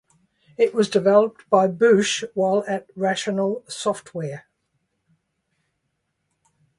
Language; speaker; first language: English; native; English